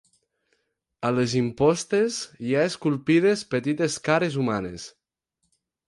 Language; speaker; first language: Catalan; non-native, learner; Spanish